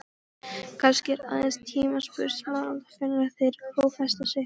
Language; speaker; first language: Icelandic; non-native, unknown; Polish